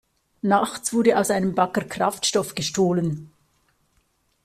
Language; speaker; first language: German; native; German